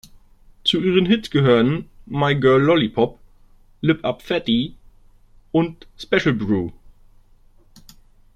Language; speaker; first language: German; native; German